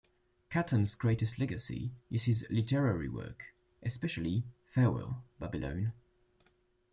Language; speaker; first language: English; non-native, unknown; French